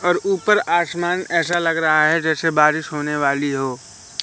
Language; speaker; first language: Hindi; native; Hindi